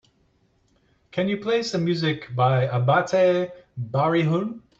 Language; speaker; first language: English; native; English